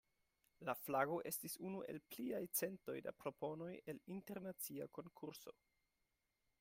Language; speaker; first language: Esperanto; non-native, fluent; German